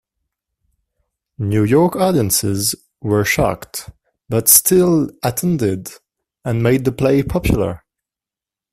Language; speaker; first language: English; non-native, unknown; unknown